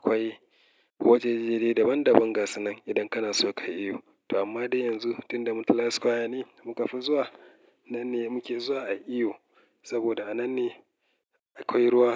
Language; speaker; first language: Hausa; native; Hausa